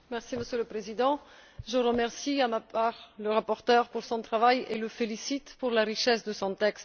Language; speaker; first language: French; non-native, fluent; Bulgarian